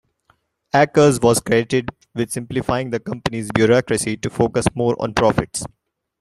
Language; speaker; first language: English; non-native, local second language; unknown